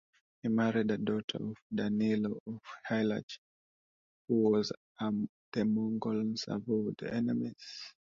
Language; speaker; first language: English; non-native, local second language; Swahili